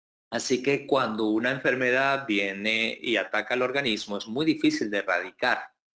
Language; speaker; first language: Spanish; native; Spanish